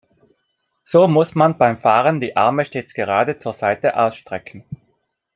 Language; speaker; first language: German; non-native, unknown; Italian